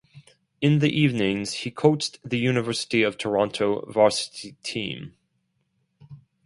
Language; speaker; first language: English; non-native, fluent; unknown